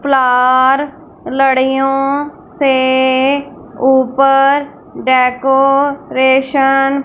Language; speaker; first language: Hindi; non-native, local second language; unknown